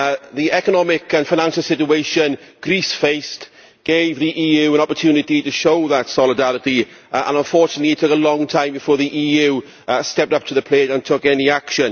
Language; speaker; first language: English; native; English